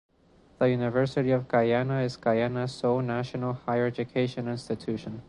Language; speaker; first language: English; non-native, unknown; Spanish